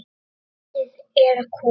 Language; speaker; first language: Icelandic; native; Icelandic